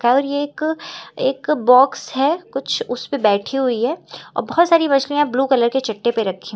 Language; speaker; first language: Hindi; native; Hindi